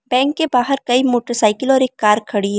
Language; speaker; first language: Hindi; non-native, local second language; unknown